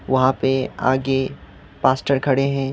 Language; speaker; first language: Hindi; non-native, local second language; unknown